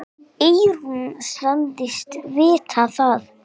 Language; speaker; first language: Icelandic; non-native, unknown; English